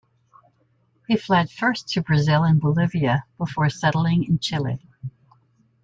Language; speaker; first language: English; native; English